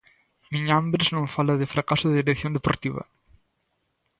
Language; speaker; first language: Galician; native; Galician